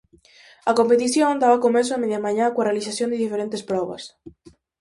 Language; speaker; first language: Galician; native; Galician